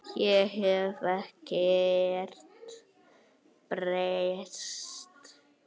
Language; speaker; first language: Icelandic; native; Icelandic